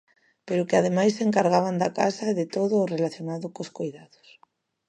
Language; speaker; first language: Galician; native; Galician